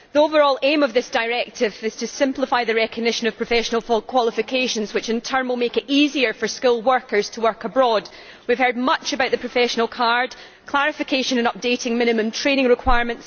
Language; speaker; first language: English; native; English